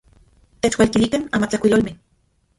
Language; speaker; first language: Central Puebla Nahuatl; non-native, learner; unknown